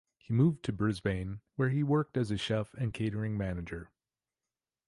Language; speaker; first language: English; native; English